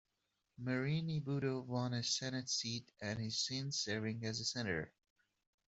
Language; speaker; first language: English; native; English